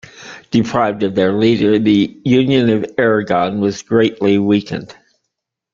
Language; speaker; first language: English; native; English